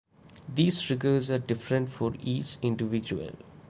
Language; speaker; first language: English; non-native, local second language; Malayalam